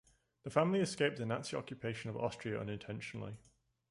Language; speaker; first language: English; native; English